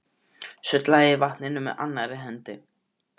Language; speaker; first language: Icelandic; native; Icelandic